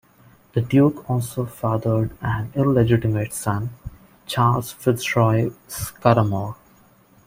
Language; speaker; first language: English; non-native, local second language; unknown